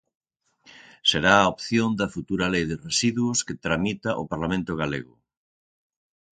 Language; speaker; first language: Galician; native; Galician